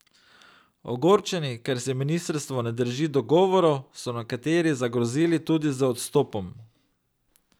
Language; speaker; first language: Slovenian; native; Slovenian